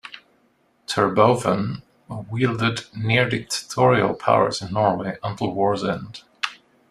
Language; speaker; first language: English; non-native, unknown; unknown